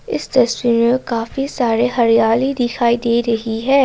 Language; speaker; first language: Hindi; non-native, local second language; Assamese